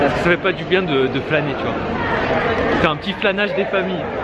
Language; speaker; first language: French; native; French